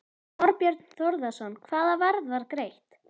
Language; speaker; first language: Icelandic; native; Icelandic